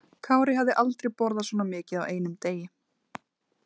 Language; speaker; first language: Icelandic; native; Icelandic